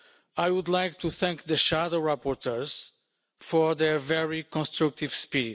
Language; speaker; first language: English; non-native, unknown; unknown